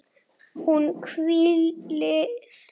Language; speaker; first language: Icelandic; native; Icelandic